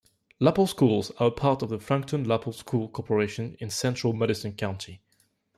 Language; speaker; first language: English; non-native, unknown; French